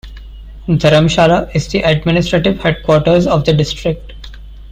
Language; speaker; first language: English; non-native, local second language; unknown